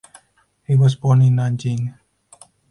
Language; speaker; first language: English; non-native, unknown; Spanish